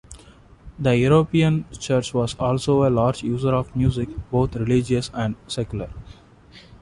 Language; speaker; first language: English; non-native, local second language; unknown